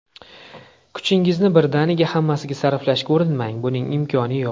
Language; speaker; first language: Uzbek; native; Uzbek